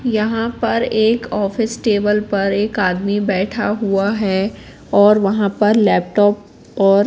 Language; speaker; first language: Hindi; native; Hindi